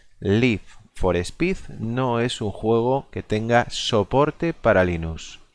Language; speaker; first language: Spanish; non-native, local second language; Galician